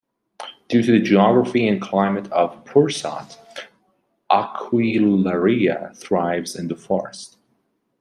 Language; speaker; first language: English; non-native, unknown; Persian